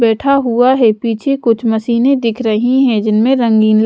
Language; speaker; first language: Hindi; non-native, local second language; Punjabi